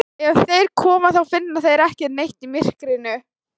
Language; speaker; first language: Icelandic; non-native, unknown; Thai